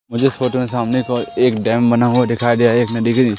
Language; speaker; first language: Hindi; native; Hindi